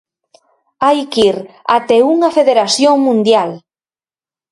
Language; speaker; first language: Galician; native; Galician